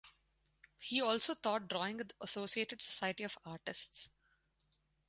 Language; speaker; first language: English; non-native, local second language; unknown